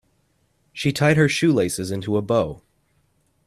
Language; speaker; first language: English; native; English